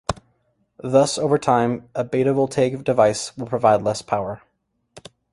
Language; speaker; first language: English; native; English